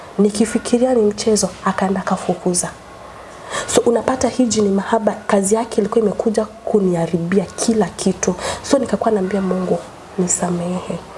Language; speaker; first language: Swahili; native; Swahili